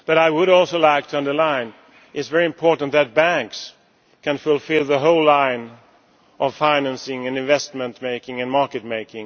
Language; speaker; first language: English; non-native, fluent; Swedish